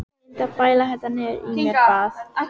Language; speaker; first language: Icelandic; native; Icelandic